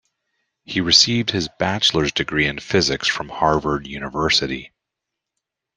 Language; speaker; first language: English; native; English